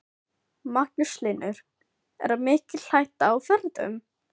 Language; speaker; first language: Icelandic; non-native, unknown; Filipino